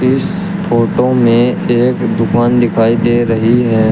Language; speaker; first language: Hindi; native; Hindi